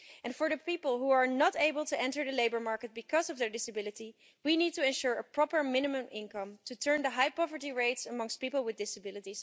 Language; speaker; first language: English; non-native, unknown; Dutch